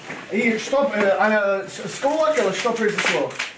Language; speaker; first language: Russian; non-native, learner; English